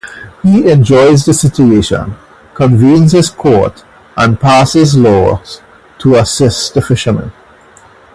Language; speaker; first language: English; native; English